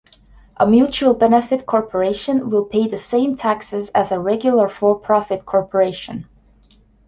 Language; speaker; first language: English; non-native, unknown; Estonian